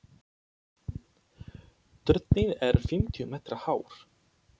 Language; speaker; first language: Icelandic; non-native, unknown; Polish